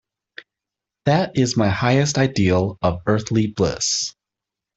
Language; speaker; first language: English; native; English